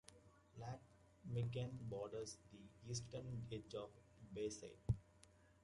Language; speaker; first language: English; native; English